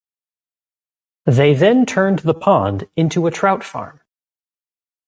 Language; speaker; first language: English; native; English